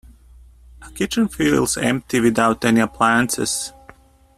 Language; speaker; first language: English; native; English